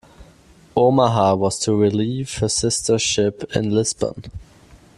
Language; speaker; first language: English; non-native, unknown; German